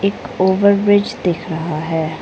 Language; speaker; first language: Hindi; non-native, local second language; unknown